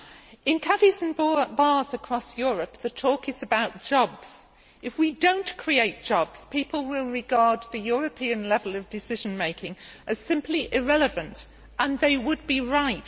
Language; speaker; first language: English; native; English